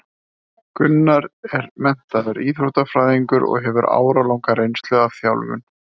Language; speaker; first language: Icelandic; native; Icelandic